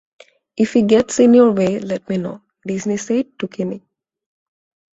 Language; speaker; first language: English; non-native, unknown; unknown